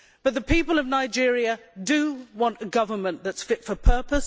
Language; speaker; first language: English; native; English